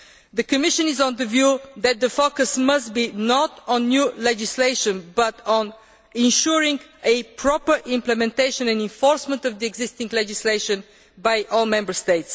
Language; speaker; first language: English; non-native, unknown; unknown